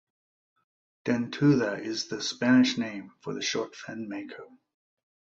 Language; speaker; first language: English; native; English